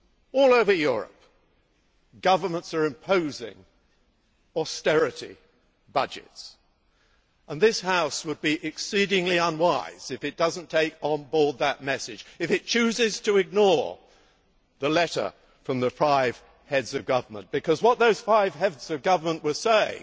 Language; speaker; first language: English; native; English